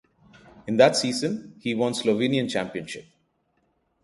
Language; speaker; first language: English; non-native, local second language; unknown